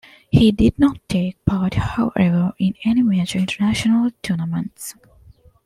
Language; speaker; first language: English; non-native, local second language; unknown